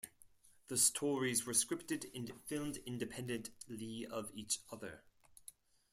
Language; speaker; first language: English; non-native, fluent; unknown